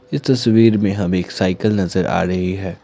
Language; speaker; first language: Hindi; non-native, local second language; Assamese